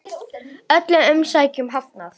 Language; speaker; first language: Icelandic; native; Icelandic